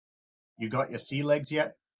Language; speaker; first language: English; native; English